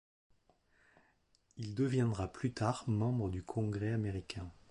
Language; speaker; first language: French; native; French